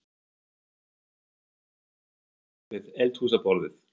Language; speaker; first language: Icelandic; non-native, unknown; German